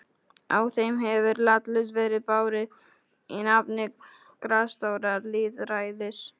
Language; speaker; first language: Icelandic; non-native, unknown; Polish